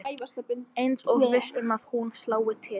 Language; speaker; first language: Icelandic; non-native, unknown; English